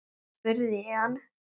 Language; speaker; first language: Icelandic; native; Icelandic